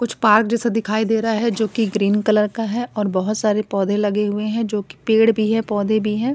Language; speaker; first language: Hindi; non-native, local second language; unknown